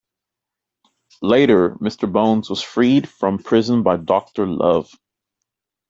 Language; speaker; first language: English; native; English